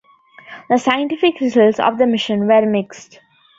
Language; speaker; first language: English; non-native, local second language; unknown